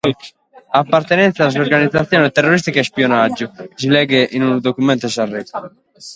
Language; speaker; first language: Sardinian; native; Sardinian